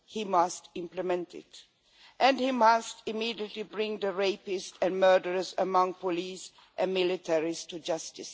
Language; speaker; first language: English; non-native, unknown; Swedish